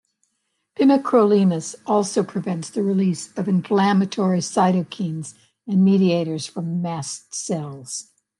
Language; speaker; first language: English; native; English